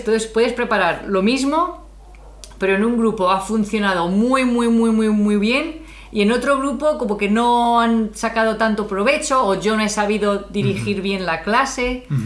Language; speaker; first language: Spanish; native; Spanish